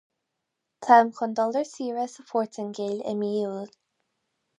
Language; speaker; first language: Irish; non-native, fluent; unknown